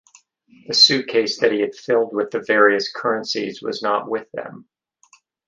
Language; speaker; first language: English; native; English